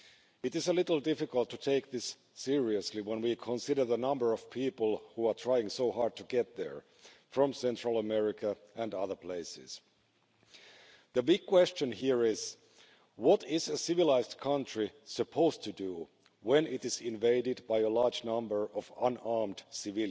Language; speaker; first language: English; non-native, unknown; Finnish